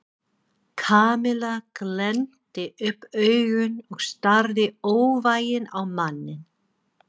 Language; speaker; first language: Icelandic; non-native, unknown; English